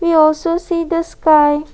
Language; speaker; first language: English; non-native, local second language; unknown